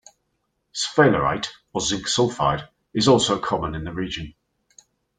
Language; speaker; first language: English; native; English